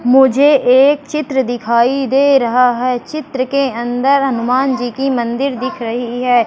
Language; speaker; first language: Hindi; native; Hindi